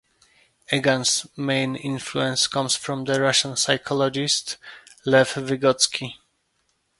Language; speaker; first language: English; non-native, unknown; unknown